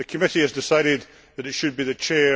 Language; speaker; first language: English; native; English